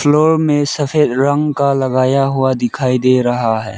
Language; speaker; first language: Hindi; early bilingual, other home language; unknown